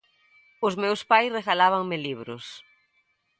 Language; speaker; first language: Galician; native; Galician